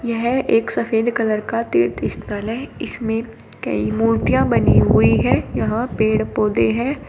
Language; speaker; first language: Hindi; native; Hindi